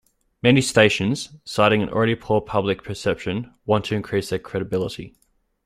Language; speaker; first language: English; native; English